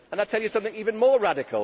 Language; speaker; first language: English; native; English